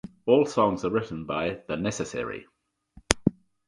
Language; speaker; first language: English; native; English